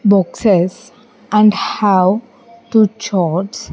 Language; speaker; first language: English; non-native, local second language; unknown